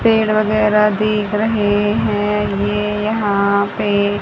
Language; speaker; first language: Hindi; native; Hindi